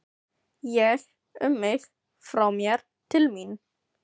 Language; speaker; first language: Icelandic; non-native, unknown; Filipino